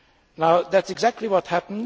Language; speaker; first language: English; non-native, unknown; Hungarian